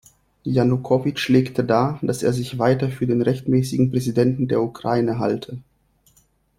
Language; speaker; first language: German; non-native, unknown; Russian